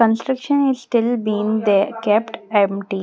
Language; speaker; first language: English; non-native, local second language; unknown